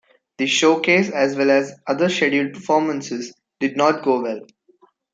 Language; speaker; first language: English; non-native, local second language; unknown